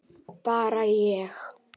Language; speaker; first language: Icelandic; native; Icelandic